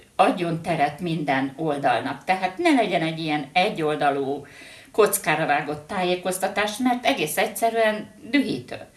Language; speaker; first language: Hungarian; native; Hungarian